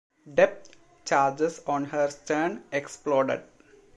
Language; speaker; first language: English; non-native, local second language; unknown